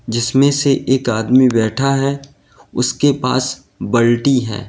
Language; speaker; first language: Hindi; native; Hindi